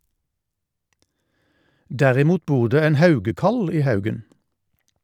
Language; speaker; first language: Norwegian; native; Norwegian